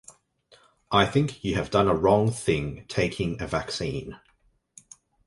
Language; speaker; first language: English; native; English